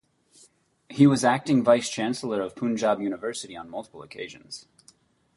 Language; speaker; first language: English; native; English